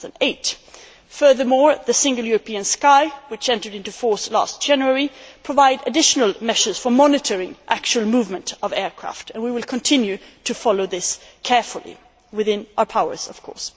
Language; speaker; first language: English; non-native, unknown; Swedish